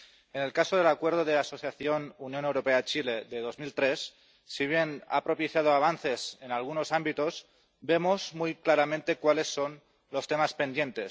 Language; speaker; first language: Spanish; non-native, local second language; Catalan